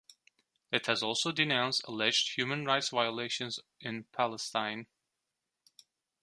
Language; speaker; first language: English; non-native, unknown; Turkish